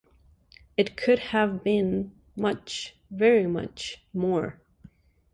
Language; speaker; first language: English; non-native, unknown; Portuguese